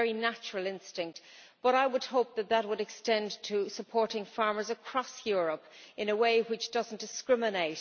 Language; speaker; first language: English; native; English